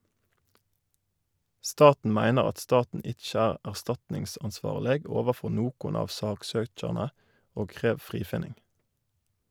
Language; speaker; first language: Norwegian; native; Norwegian